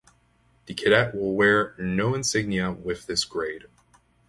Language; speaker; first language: English; native; English